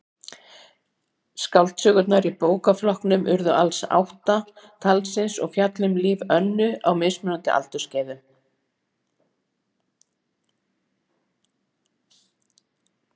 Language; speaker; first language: Icelandic; native; Icelandic